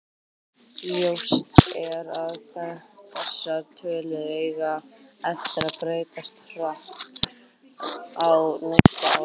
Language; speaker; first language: Icelandic; native; Icelandic